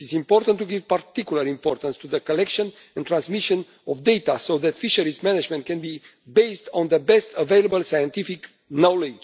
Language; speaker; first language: English; non-native, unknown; Romanian